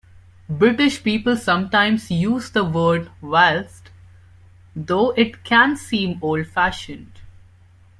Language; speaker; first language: English; non-native, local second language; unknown